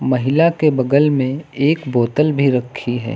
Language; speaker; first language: Hindi; native; Hindi